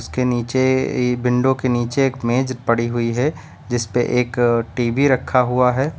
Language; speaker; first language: Hindi; native; Hindi